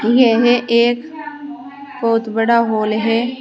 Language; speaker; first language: Hindi; native; Hindi